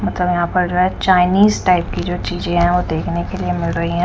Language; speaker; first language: Hindi; non-native, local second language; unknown